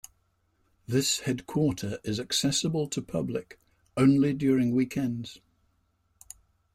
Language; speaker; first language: English; native; English